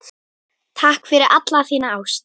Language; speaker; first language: Icelandic; native; Icelandic